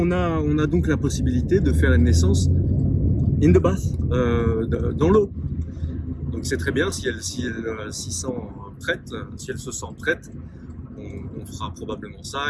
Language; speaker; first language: French; native; French